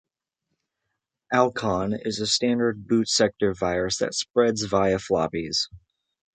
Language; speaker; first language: English; native; English